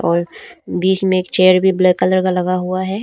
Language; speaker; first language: Hindi; non-native, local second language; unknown